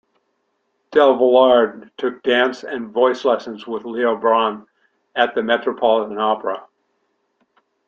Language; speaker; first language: English; native; English